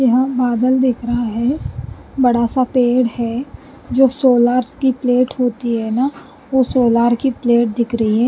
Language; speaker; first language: Hindi; non-native, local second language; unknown